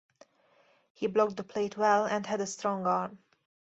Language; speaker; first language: English; native; English